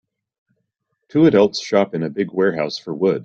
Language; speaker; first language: English; native; English